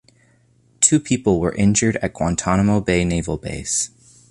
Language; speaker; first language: English; native; English